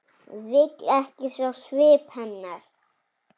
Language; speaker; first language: Icelandic; native; Icelandic